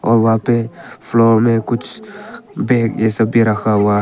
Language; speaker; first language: Hindi; early bilingual, other home language; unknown